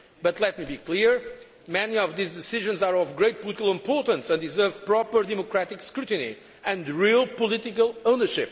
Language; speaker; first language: English; non-native, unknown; Portuguese